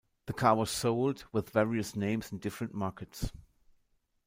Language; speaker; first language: English; non-native, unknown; German